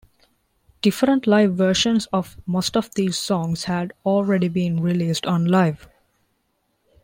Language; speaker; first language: English; non-native, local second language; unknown